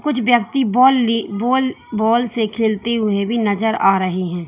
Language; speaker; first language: Hindi; native; Hindi